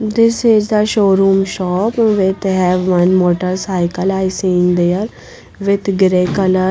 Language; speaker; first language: English; non-native, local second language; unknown